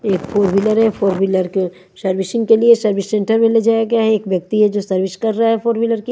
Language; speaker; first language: Hindi; native; Hindi